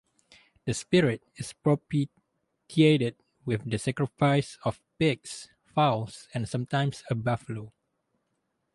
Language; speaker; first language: English; non-native, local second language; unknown